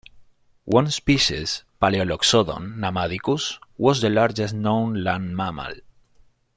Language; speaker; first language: English; non-native, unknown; Spanish